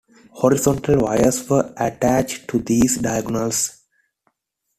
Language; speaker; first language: English; non-native, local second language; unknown